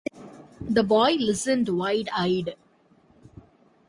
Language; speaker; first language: English; native; English